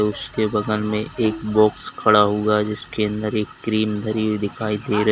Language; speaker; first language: Hindi; native; Hindi